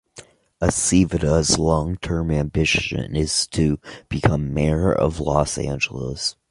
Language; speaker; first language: English; native; English